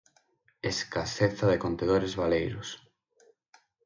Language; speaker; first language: Galician; native; Galician